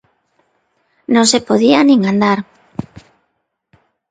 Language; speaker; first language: Galician; non-native, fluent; Spanish